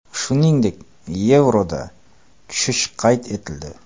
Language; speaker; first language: Uzbek; non-native, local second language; Kara-Kalpak